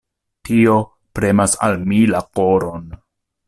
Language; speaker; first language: Esperanto; non-native, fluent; Italian